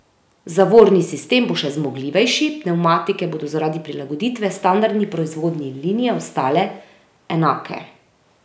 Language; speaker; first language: Slovenian; native; Slovenian